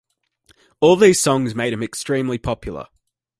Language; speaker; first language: English; native; English